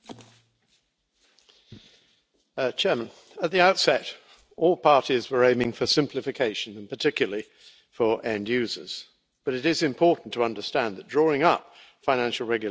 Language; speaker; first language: English; native; English